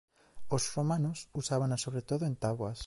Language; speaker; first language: Galician; native; Galician